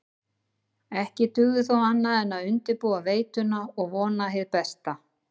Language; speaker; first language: Icelandic; native; Icelandic